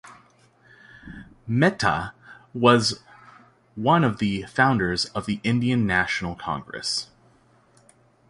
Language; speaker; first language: English; native; English